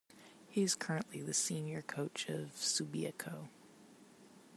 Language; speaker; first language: English; non-native, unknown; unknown